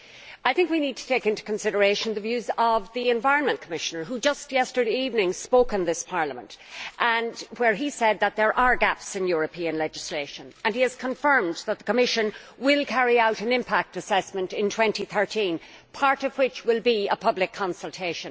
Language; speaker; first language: English; native; English